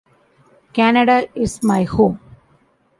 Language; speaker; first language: English; non-native, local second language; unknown